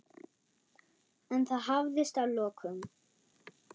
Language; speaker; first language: Icelandic; non-native, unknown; German